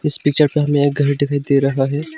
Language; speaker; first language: Hindi; non-native, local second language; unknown